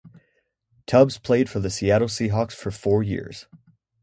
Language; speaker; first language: English; native; English